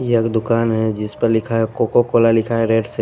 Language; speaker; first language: Hindi; non-native, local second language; Bhojpuri